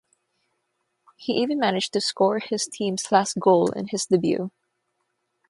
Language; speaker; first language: English; non-native, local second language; Filipino